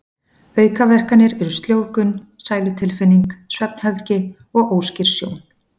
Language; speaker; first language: Icelandic; native; Icelandic